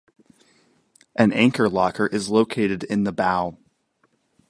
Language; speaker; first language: English; native; English